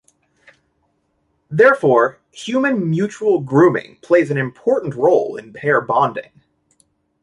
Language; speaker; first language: English; native; English